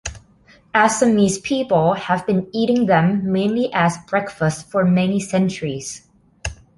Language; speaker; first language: English; non-native, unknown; Thai